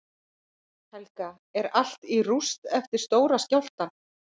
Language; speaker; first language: Icelandic; native; Icelandic